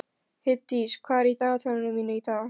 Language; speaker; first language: Icelandic; non-native, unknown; Polish